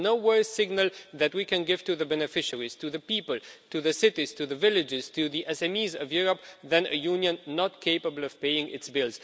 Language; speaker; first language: English; non-native, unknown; Romanian